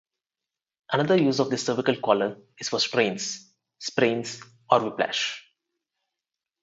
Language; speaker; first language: English; non-native, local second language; Telugu